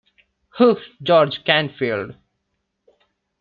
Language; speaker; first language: English; non-native, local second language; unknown